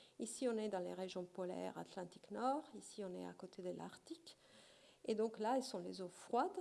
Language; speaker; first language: French; non-native, fluent; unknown